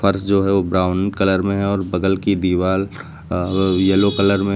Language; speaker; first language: Hindi; native; Hindi